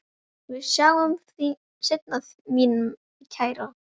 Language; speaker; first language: Icelandic; native; Icelandic